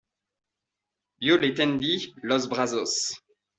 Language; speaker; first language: Spanish; non-native, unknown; French